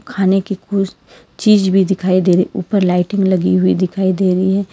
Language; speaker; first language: Hindi; non-native, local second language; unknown